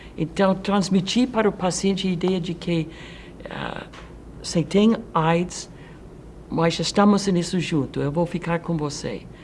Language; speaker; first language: Portuguese; non-native, fluent; Dutch